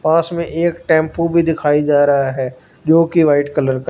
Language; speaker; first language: Hindi; non-native, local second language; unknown